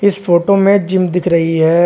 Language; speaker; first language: Hindi; native; Hindi